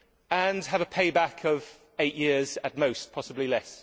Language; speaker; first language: English; native; English